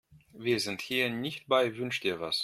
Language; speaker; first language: German; non-native, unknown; Russian